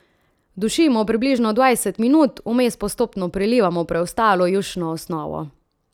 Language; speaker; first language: Slovenian; native; Slovenian